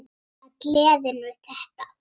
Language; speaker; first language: Icelandic; native; Icelandic